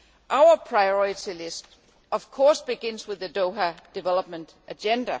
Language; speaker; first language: English; non-native, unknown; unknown